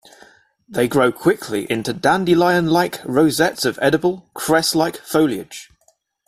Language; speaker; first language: English; native; English